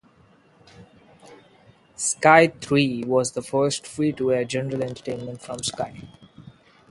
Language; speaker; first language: English; non-native, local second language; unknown